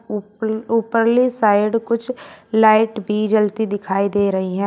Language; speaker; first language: Hindi; native; Hindi